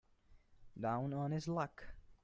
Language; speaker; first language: English; non-native, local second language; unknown